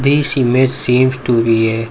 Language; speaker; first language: English; non-native, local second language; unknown